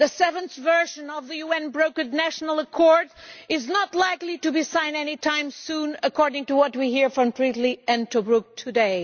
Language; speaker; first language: English; non-native, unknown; Portuguese